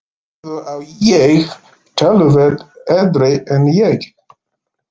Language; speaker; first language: Icelandic; non-native, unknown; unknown